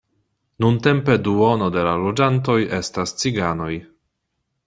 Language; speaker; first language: Esperanto; non-native, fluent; Polish